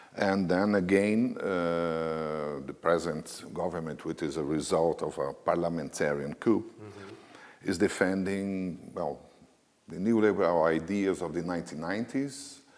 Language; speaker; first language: English; non-native, fluent; Portuguese